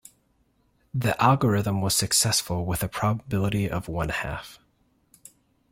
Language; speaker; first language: English; native; English